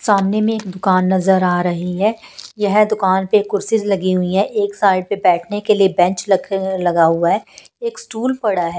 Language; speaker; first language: Hindi; non-native, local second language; Punjabi